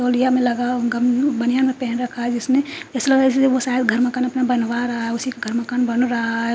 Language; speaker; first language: Hindi; non-native, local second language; Punjabi